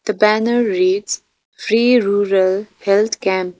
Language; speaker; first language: English; non-native, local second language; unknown